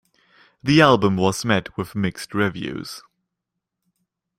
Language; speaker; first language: English; non-native, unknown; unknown